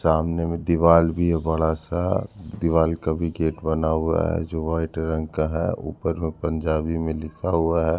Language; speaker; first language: Hindi; non-native, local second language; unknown